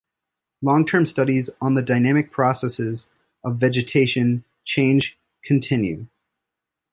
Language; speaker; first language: English; native; English